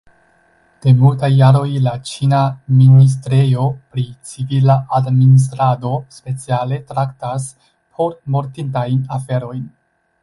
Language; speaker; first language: Esperanto; non-native, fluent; Chinese